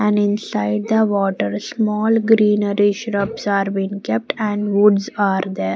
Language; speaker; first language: English; non-native, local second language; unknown